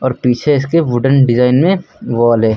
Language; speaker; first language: Hindi; native; Hindi